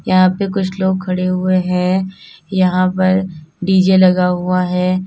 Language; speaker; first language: Hindi; native; Hindi